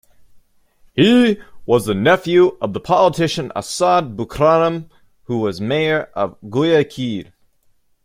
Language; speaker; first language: English; native; English